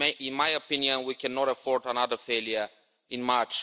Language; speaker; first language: English; non-native, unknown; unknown